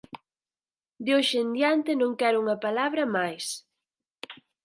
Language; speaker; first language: Galician; native; Galician